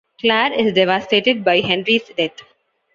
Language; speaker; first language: English; non-native, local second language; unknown